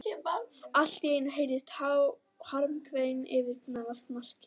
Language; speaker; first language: Icelandic; native; Icelandic